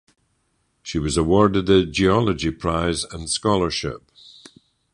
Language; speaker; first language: English; native; English